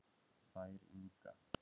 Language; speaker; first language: Icelandic; native; Icelandic